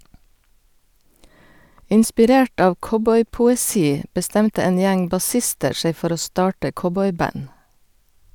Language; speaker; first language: Norwegian; native; Norwegian